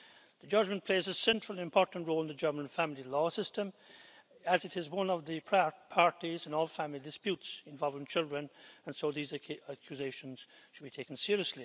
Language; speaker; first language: English; native; English